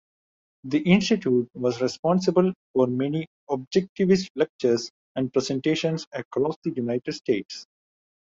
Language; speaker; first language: English; non-native, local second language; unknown